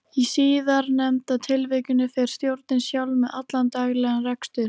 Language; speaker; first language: Icelandic; native; Icelandic